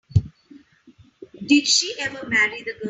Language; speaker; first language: English; non-native, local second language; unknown